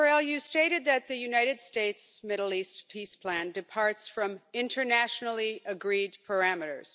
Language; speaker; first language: English; non-native, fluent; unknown